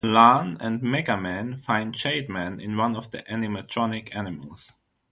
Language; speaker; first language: English; non-native, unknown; German